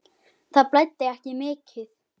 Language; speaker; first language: Icelandic; native; Icelandic